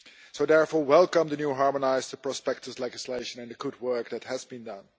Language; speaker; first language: English; non-native, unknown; Dutch